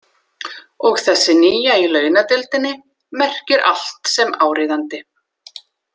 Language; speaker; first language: Icelandic; native; Icelandic